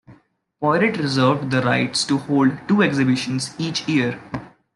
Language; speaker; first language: English; non-native, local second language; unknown